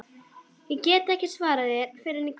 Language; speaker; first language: Icelandic; native; Icelandic